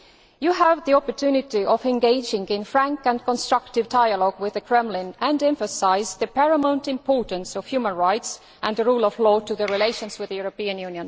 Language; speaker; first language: English; non-native, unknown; Estonian